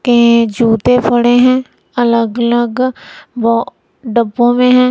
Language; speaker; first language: Hindi; non-native, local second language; Punjabi